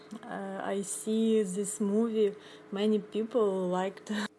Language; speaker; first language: English; non-native, learner; Russian